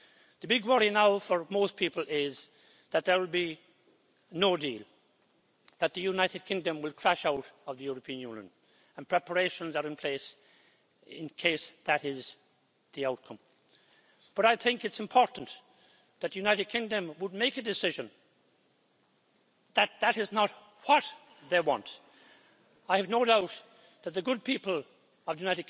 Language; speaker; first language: English; native; English